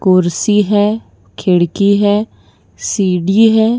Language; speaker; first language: Hindi; non-native, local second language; Gujarati